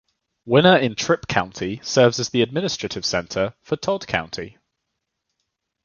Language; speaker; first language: English; native; English